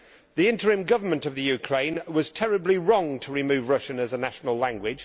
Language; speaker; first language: English; native; English